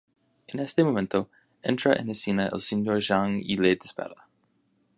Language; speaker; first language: Spanish; non-native, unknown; English